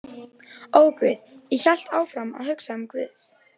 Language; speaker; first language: Icelandic; native; Icelandic